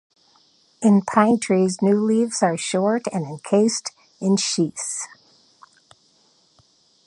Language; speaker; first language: English; native; English